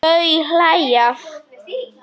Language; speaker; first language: Icelandic; non-native, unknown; Polish